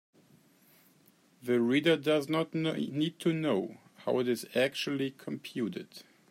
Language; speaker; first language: English; native; English